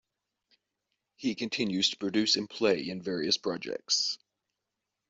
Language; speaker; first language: English; native; English